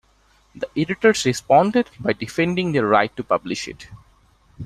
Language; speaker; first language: English; non-native, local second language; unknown